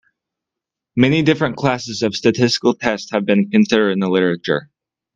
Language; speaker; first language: English; native; English